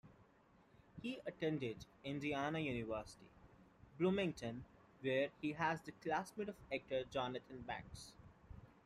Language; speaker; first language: English; non-native, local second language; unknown